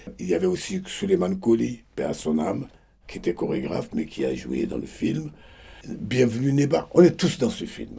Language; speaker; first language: French; non-native, local second language; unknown